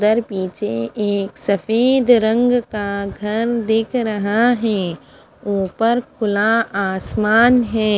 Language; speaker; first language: Hindi; non-native, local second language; Punjabi